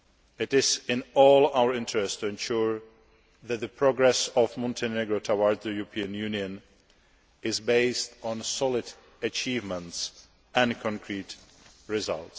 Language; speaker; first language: English; non-native, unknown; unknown